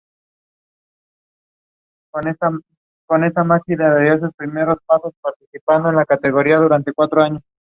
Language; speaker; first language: English; non-native, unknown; Spanish